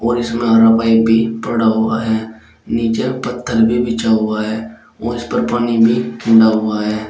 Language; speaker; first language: Hindi; native; Hindi